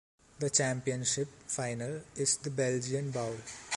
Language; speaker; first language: English; non-native, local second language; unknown